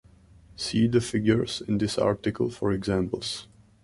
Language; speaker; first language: English; non-native, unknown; Czech